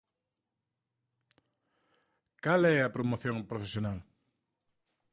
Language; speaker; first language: Galician; native; Galician